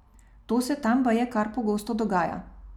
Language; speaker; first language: Slovenian; native; Slovenian